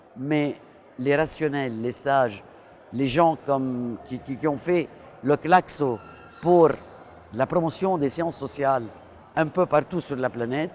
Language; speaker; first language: French; non-native, local second language; Arabic